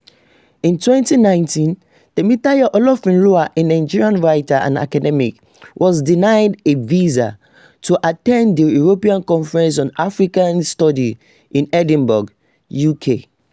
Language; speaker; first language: English; non-native, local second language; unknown